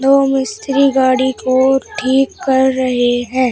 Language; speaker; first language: Hindi; native; Hindi